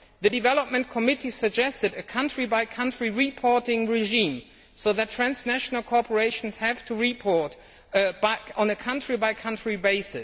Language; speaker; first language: English; non-native, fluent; German